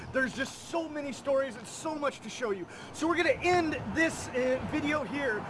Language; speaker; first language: English; native; English